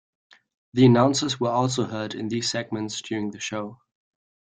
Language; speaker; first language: English; non-native, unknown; German